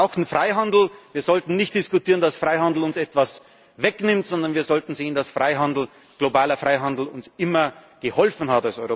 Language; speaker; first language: German; native; German